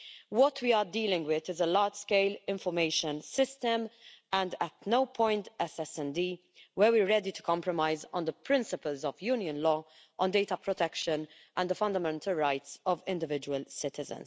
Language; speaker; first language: English; non-native, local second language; Maltese